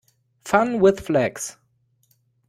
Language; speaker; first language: English; non-native, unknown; German